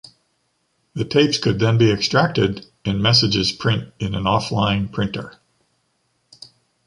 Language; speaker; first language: English; native; English